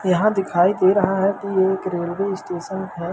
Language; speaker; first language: Hindi; native; Hindi